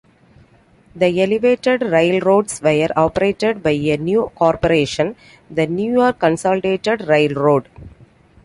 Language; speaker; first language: English; non-native, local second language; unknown